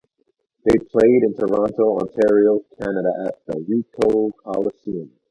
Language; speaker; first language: English; native; English